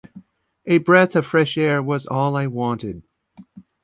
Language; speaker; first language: English; native; English